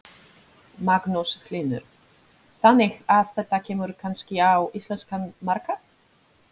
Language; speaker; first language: Icelandic; non-native, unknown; Polish